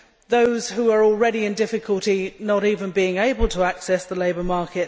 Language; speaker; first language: English; native; English